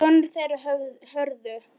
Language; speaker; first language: Icelandic; non-native, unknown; Polish